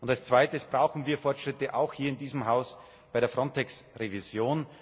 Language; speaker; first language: German; native; German